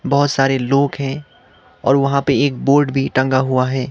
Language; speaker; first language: Hindi; non-native, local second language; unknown